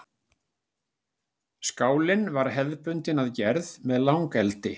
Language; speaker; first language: Icelandic; native; Icelandic